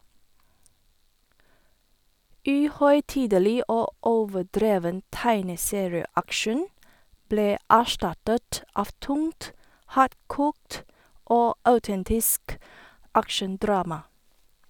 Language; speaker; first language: Norwegian; non-native, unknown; Chinese